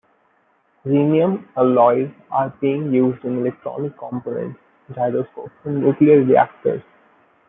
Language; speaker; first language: English; non-native, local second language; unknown